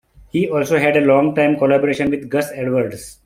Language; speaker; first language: English; non-native, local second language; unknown